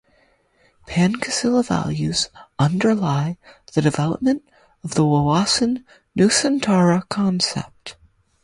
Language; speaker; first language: English; native; English